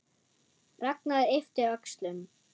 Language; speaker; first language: Icelandic; non-native, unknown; German